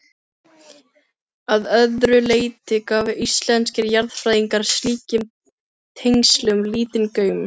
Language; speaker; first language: Icelandic; non-native, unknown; Filipino